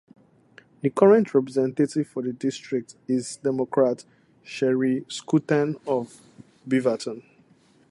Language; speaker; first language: English; non-native, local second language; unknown